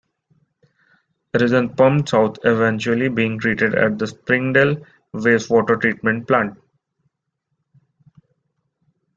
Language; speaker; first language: English; non-native, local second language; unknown